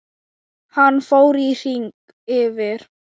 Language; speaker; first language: Icelandic; non-native, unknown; Thai